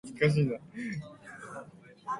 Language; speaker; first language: English; native; English